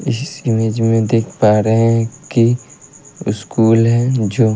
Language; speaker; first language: Hindi; native; Hindi